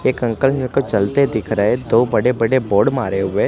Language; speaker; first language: Hindi; non-native, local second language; Gujarati